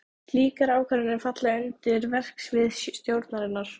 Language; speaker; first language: Icelandic; native; Icelandic